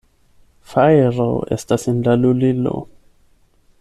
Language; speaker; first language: Esperanto; non-native, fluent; German